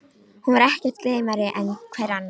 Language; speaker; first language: Icelandic; non-native, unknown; Romanian